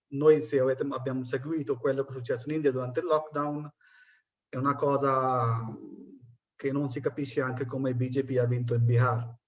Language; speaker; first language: Italian; non-native, fluent; Punjabi